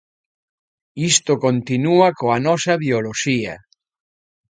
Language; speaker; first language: Galician; native; Galician